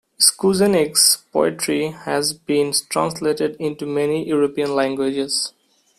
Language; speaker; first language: English; non-native, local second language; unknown